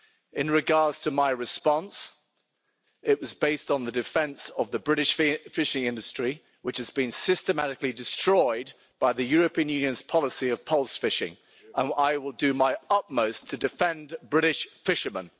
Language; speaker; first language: English; native; English